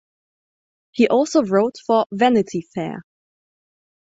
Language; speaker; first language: English; non-native, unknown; German